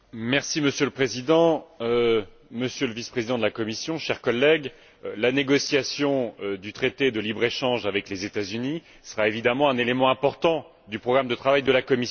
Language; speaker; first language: French; native; French